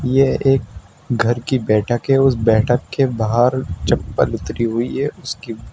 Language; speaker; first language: Hindi; native; Hindi